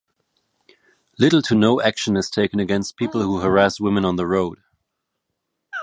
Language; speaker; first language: English; non-native, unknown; German